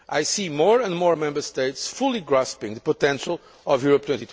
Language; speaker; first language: English; non-native, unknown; Portuguese